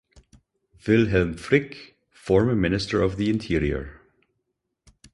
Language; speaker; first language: English; native; English